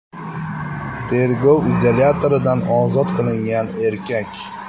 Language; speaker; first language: Uzbek; native; Uzbek